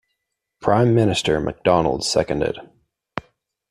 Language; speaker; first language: English; native; English